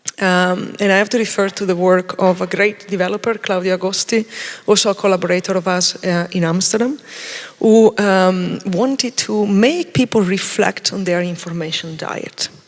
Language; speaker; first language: English; non-native, fluent; Italian